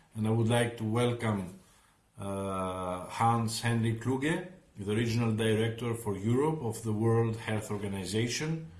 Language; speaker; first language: English; non-native, fluent; Greek